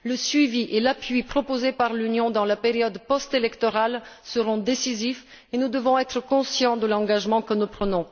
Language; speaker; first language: French; non-native, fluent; Bulgarian